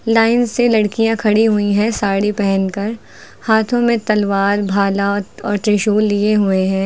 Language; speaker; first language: Hindi; native; Hindi